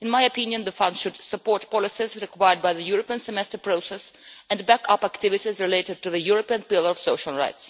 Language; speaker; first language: English; non-native, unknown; Russian